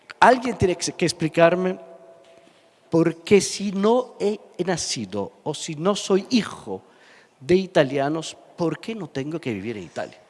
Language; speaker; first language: Spanish; non-native, fluent; Italian